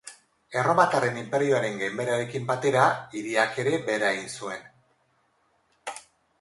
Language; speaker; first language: Basque; non-native, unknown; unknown